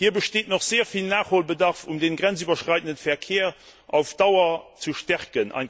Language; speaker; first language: German; non-native, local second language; Luxembourgish